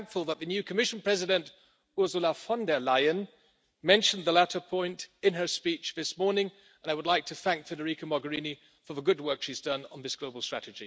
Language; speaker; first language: English; non-native, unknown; German